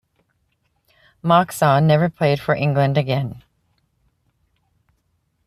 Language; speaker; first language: English; native; English